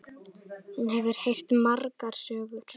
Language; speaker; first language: Icelandic; native; Icelandic